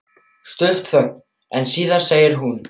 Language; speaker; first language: Icelandic; non-native, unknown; German